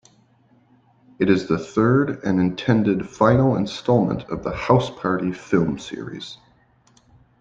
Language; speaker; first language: English; native; English